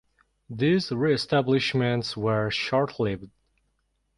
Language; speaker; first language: English; non-native, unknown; Mongolian